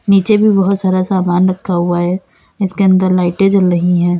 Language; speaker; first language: Hindi; native; Hindi